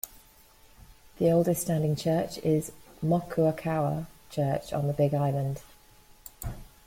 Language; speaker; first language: English; native; English